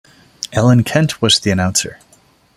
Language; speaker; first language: English; non-native, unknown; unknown